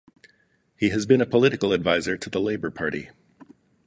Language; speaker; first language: English; native; English